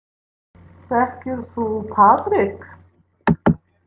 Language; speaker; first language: Icelandic; non-native, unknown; English